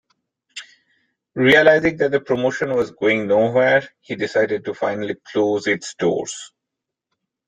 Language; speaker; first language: English; non-native, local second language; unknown